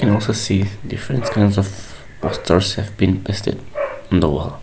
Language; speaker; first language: English; non-native, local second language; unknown